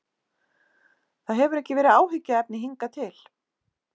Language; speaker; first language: Icelandic; native; Icelandic